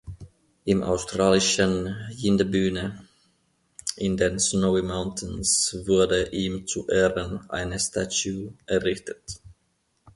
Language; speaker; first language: German; non-native, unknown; Finnish